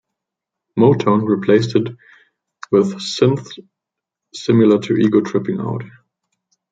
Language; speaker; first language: English; non-native, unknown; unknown